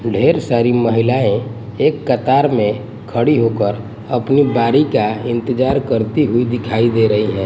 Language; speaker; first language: Hindi; non-native, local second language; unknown